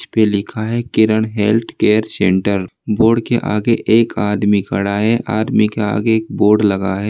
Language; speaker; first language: Hindi; native; Hindi